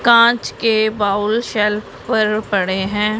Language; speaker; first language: Hindi; non-native, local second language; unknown